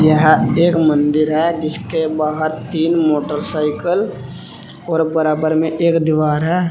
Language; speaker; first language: Hindi; native; Hindi